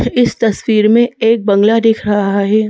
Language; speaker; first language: Hindi; native; Hindi